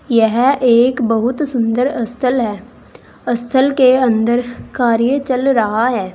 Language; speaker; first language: Hindi; native; Hindi